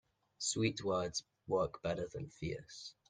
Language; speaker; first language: English; native; English